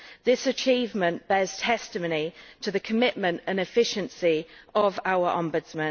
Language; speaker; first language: English; native; English